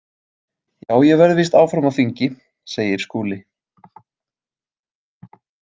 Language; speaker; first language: Icelandic; native; Icelandic